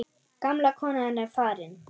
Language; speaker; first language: Icelandic; non-native, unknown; German